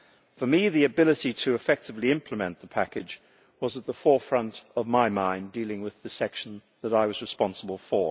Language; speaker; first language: English; native; English